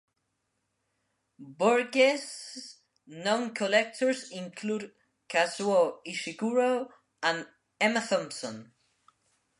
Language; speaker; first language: English; non-native, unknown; Spanish